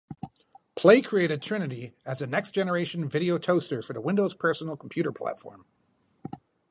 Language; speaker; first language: English; native; English